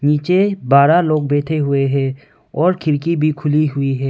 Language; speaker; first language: Hindi; non-native, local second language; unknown